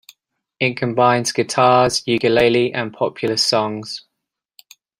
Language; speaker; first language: English; native; English